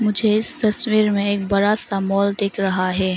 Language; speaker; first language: Hindi; non-native, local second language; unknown